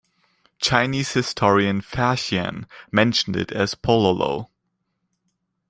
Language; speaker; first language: English; non-native, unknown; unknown